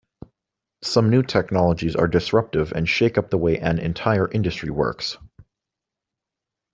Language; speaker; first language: English; native; English